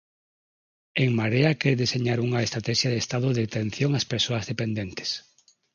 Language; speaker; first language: Galician; non-native, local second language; Spanish